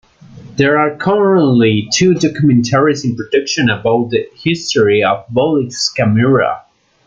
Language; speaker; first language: English; non-native, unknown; Spanish